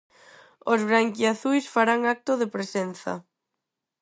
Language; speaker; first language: Galician; non-native, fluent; Spanish